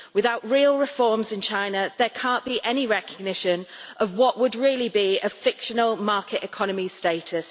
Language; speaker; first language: English; native; English